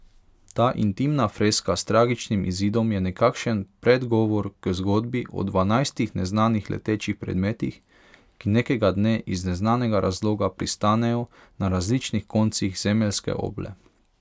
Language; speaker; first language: Slovenian; non-native, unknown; Hungarian